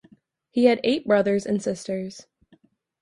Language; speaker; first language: English; native; English